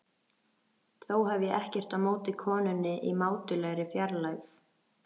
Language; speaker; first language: Icelandic; native; Icelandic